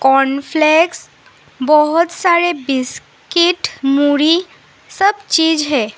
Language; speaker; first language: Hindi; non-native, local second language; Assamese